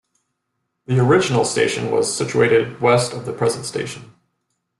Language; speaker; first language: English; native; English